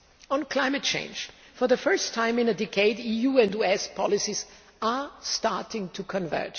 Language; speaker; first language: English; non-native, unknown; German